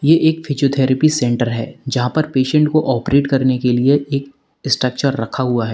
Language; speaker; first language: Hindi; native; Hindi